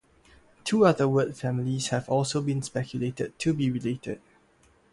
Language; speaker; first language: English; non-native, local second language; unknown